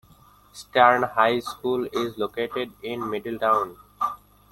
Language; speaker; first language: English; non-native, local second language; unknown